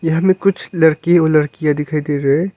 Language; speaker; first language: Hindi; non-native, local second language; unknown